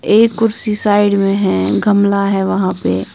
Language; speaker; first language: Hindi; non-native, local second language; Punjabi